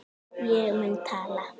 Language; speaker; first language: Icelandic; native; Icelandic